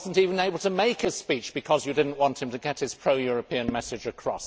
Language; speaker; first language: English; native; English